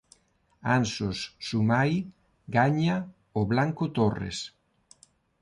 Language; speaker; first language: Galician; non-native, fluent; Spanish